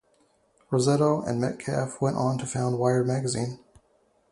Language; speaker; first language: English; native; English